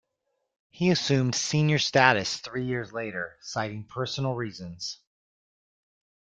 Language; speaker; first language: English; native; English